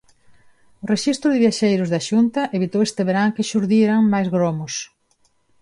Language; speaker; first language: Galician; non-native, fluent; Spanish